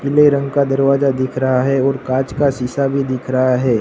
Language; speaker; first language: Hindi; non-native, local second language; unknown